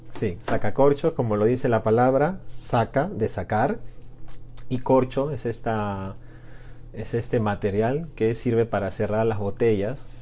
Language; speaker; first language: Spanish; native; Spanish